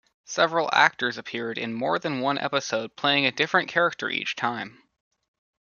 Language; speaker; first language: English; native; English